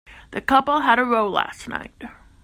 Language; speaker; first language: English; native; English